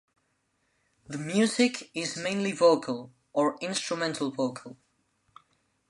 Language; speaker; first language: English; non-native, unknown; Spanish